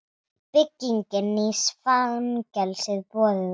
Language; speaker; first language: Icelandic; native; Icelandic